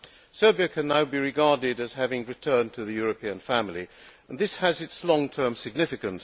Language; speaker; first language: English; non-native, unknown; Hungarian